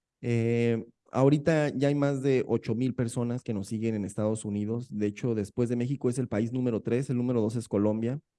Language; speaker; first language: Spanish; native; Spanish